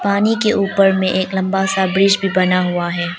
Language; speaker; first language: Hindi; early bilingual, other home language; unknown